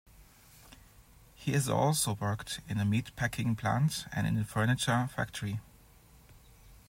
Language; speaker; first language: English; non-native, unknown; German